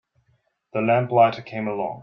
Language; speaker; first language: English; non-native, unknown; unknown